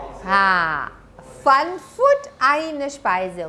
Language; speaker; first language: German; native; German